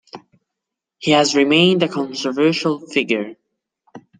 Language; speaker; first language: English; non-native, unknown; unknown